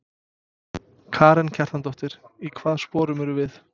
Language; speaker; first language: Icelandic; non-native, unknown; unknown